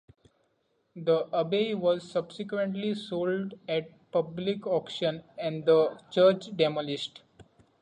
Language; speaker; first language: English; non-native, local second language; Marathi